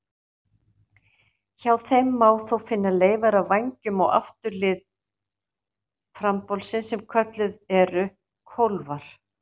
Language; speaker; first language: Icelandic; native; Icelandic